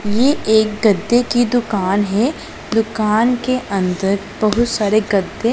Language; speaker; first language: Hindi; non-native, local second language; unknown